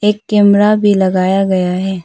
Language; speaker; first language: Hindi; non-native, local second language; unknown